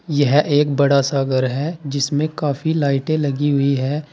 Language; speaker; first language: Hindi; native; Hindi